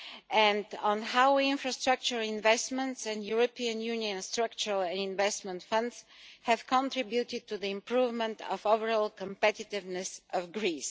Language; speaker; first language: English; non-native, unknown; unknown